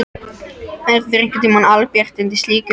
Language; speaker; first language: Icelandic; non-native, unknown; French